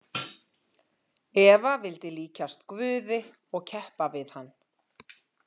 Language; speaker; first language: Icelandic; native; Icelandic